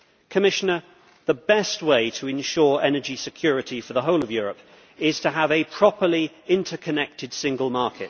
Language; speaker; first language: English; native; English